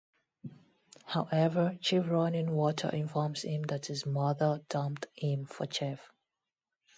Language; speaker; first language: English; non-native, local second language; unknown